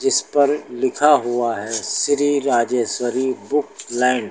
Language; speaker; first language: Hindi; native; Hindi